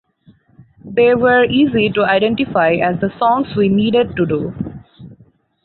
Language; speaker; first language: English; non-native, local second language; Bangla